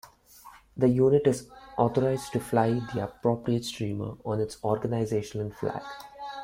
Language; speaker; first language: English; non-native, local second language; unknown